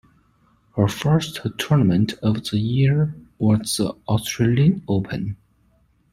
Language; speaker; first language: English; non-native, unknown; Chinese